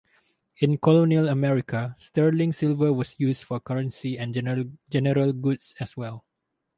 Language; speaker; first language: English; non-native, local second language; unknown